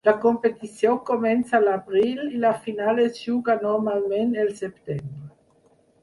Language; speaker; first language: Catalan; non-native, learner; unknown